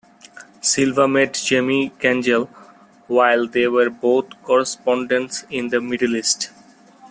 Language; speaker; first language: English; non-native, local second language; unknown